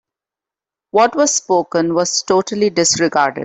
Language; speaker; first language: English; non-native, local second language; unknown